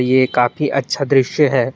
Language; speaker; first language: Hindi; non-native, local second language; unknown